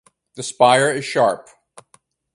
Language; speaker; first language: English; native; English